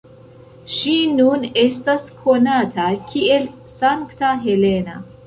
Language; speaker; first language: Esperanto; non-native, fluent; Central Kurdish